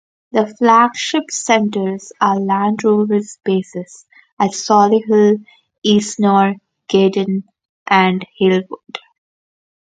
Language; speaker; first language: English; non-native, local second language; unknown